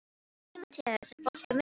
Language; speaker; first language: Icelandic; non-native, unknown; Filipino